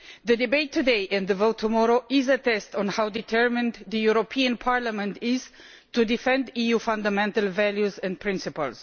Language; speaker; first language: English; non-native, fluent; Romanian